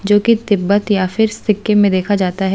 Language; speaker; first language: Hindi; native; Hindi